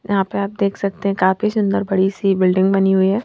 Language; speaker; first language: Hindi; native; Hindi